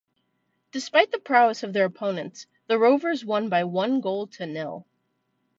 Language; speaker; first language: English; native; English